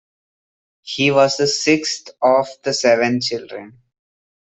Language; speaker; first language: English; non-native, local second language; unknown